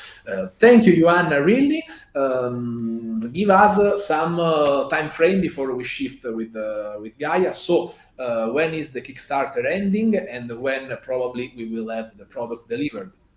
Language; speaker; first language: English; non-native, fluent; Italian